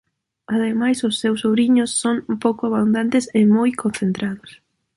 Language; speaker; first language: Galician; non-native, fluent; Spanish